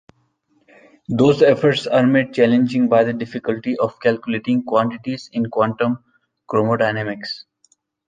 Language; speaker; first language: English; non-native, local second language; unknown